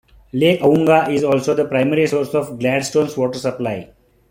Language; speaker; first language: English; non-native, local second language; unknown